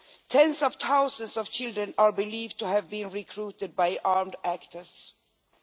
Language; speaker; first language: English; non-native, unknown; Swedish